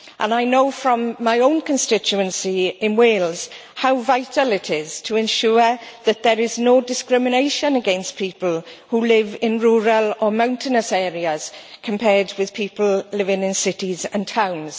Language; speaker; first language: English; native; English